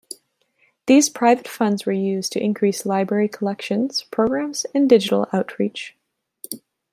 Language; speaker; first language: English; native; English